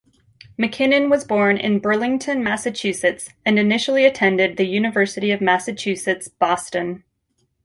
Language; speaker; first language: English; native; English